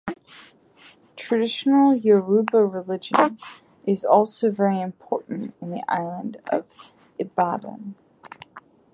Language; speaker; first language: English; native; English